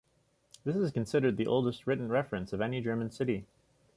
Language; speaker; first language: English; native; English